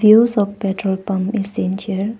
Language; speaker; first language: English; non-native, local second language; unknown